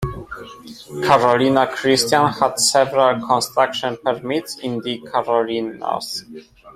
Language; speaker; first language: English; non-native, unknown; Polish